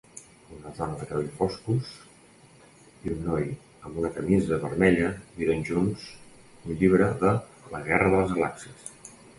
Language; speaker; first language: Catalan; native; Catalan